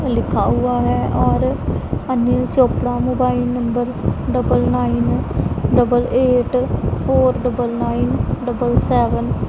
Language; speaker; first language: Hindi; non-native, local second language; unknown